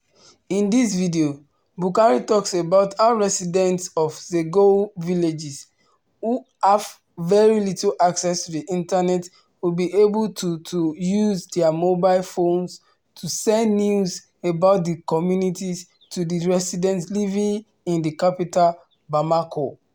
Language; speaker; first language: English; non-native, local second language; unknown